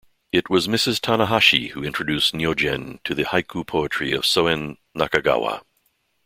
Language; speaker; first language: English; native; English